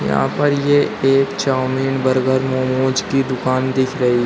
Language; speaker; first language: Hindi; native; Hindi